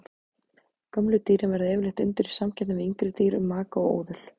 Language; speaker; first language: Icelandic; native; Icelandic